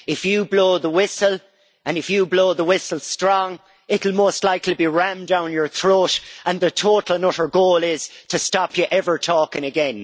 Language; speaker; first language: English; native; English